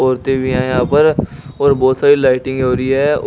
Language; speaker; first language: Hindi; native; Hindi